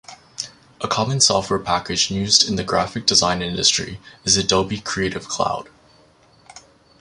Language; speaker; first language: English; native; English